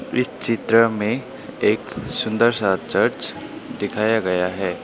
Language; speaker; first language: Hindi; non-native, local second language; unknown